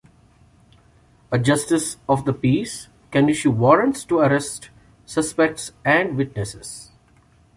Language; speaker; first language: English; non-native, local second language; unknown